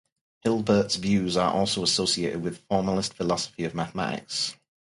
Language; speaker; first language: English; native; English